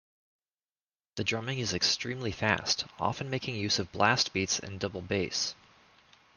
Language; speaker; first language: English; native; English